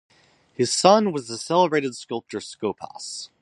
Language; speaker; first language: English; native; English